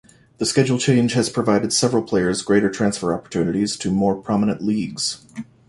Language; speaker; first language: English; native; English